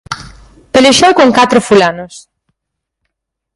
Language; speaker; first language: Galician; native; Galician